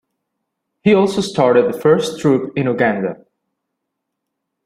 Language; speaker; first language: English; non-native, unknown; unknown